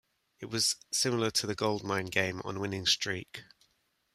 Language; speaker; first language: English; native; English